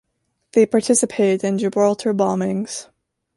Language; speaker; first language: English; native; English